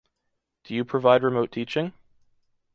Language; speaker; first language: English; native; English